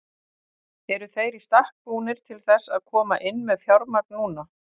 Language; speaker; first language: Icelandic; native; Icelandic